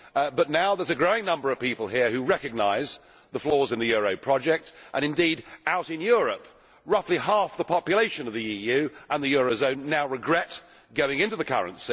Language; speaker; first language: English; native; English